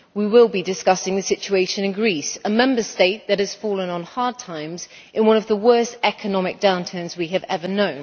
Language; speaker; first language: English; native; English